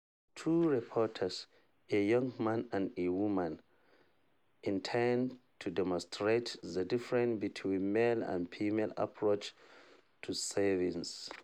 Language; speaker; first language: English; non-native, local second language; Hausa